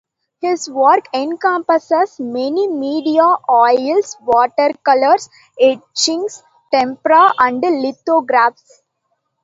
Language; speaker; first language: English; non-native, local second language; Tamil